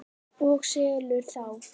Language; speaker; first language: Icelandic; native; Icelandic